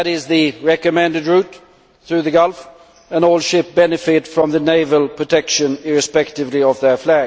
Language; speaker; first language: English; non-native, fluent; Swedish